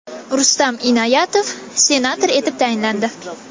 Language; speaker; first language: Uzbek; non-native, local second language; Kazakh